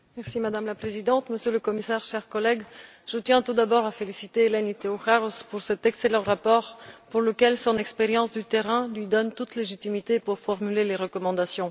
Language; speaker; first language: French; non-native, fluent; Bulgarian